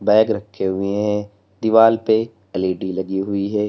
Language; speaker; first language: Hindi; native; Hindi